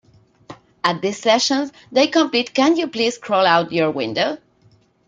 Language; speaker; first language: English; non-native, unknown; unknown